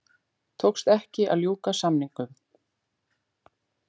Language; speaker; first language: Icelandic; native; Icelandic